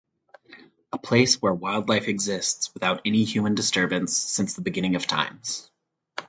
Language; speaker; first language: English; native; English